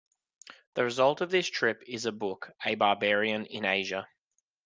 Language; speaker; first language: English; native; English